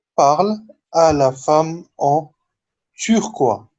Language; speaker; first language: French; non-native, fluent; Arabic